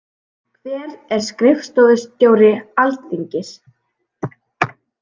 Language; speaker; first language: Icelandic; native; Icelandic